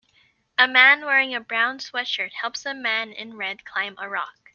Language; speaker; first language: English; native; English